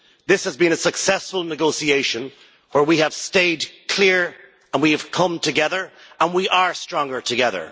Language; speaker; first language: English; native; English